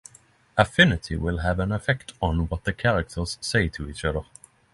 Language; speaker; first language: English; non-native, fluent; Norwegian